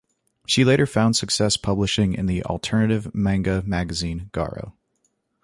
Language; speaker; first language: English; native; English